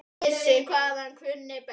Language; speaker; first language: Icelandic; native; Icelandic